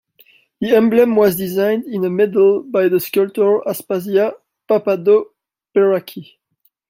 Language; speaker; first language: English; non-native, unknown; French